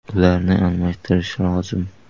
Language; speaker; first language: Uzbek; native; Uzbek